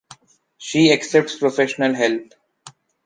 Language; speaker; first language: English; non-native, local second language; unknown